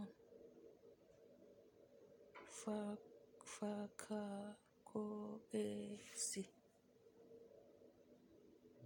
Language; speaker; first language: Hausa; native; Hausa